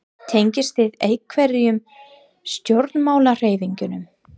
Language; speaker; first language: Icelandic; non-native, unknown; English